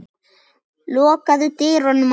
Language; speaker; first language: Icelandic; native; Icelandic